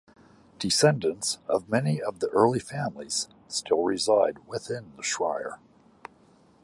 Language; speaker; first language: English; native; English